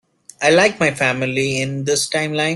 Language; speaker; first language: English; non-native, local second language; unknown